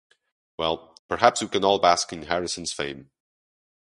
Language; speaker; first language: English; non-native, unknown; Portuguese